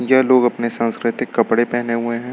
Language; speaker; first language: Hindi; native; Hindi